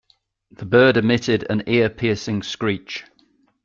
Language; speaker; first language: English; native; English